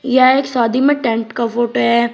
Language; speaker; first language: Hindi; native; Hindi